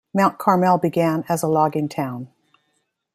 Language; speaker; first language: English; native; English